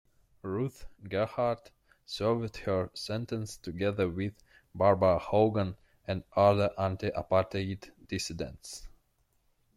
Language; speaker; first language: English; non-native, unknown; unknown